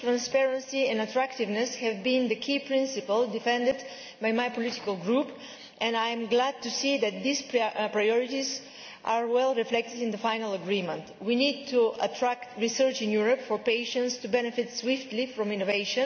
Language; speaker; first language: English; non-native, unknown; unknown